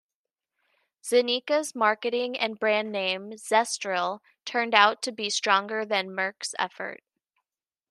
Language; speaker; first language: English; native; English